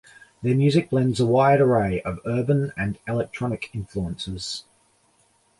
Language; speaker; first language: English; native; English